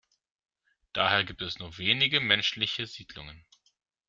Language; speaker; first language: German; non-native, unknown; Greek